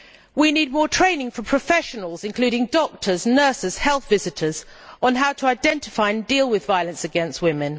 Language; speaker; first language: English; native; English